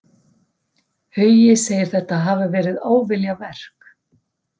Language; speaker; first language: Icelandic; native; Icelandic